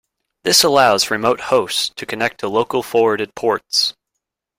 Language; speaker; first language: English; native; English